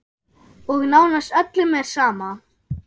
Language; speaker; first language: Icelandic; non-native, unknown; German